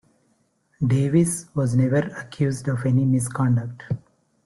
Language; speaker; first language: English; non-native, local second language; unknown